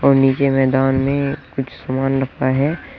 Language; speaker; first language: Hindi; native; Hindi